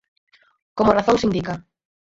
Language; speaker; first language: Galician; native; Galician